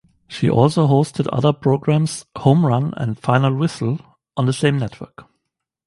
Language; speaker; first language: English; non-native, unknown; German